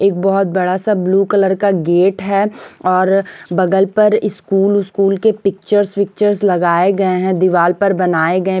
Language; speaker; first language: Hindi; non-native, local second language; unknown